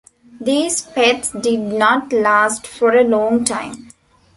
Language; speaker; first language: English; non-native, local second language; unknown